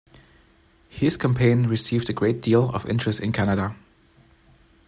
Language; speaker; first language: English; non-native, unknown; German